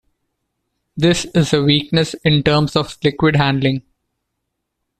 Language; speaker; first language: English; non-native, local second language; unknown